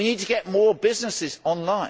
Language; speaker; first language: English; native; English